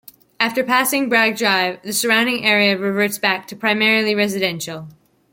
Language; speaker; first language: English; native; English